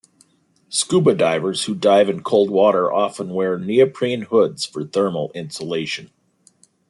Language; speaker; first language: English; native; English